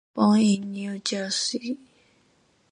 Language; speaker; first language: English; non-native, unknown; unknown